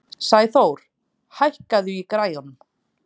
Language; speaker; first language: Icelandic; native; Icelandic